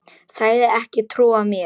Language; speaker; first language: Icelandic; non-native, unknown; Polish